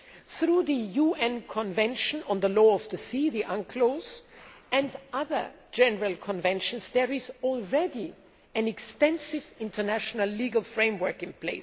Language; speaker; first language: English; non-native, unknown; German